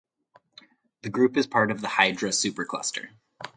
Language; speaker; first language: English; native; English